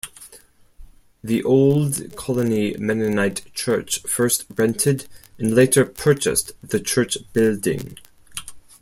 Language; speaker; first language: English; non-native, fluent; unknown